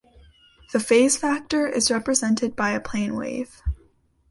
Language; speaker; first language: English; native; English